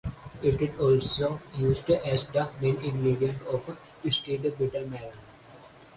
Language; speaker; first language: English; non-native, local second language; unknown